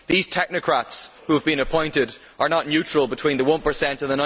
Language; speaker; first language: English; native; English